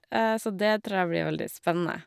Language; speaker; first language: Norwegian; native; Norwegian